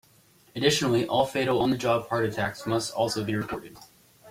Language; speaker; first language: English; native; English